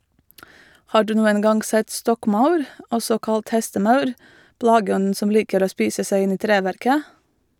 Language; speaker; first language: Norwegian; non-native, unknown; Latvian